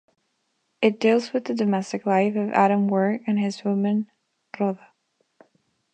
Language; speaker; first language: English; non-native, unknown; Spanish